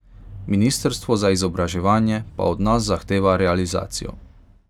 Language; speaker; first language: Slovenian; non-native, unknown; Hungarian